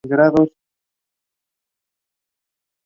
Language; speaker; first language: English; non-native, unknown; Spanish